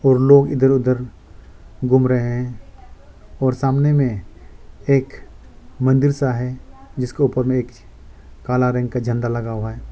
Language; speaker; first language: Hindi; non-native, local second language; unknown